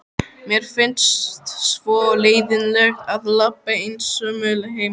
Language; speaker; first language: Icelandic; native; Icelandic